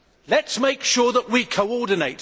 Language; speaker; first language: English; native; English